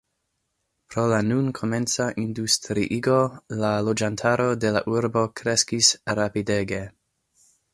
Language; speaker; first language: Esperanto; non-native, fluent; English